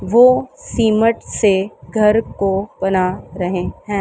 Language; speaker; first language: Hindi; non-native, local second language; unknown